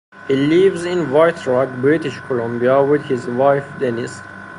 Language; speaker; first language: English; non-native, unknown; Persian